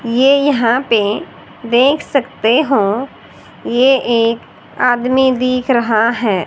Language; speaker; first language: Hindi; native; Hindi